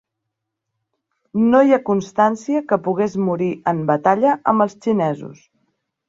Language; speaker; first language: Catalan; native; Catalan